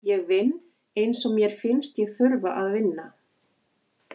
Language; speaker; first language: Icelandic; native; Icelandic